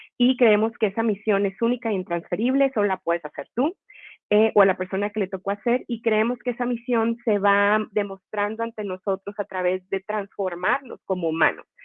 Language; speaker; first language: Spanish; native; Spanish